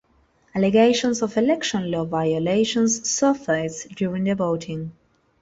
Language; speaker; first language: English; non-native, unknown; Spanish